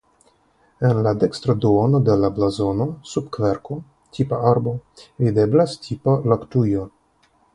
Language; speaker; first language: Esperanto; non-native, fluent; Russian